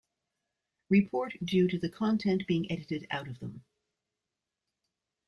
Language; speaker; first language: English; native; English